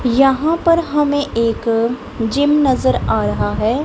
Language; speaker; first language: Hindi; non-native, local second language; Punjabi